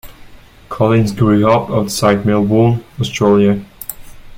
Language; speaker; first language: English; non-native, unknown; French